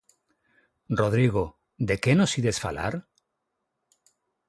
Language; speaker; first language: Galician; non-native, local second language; Spanish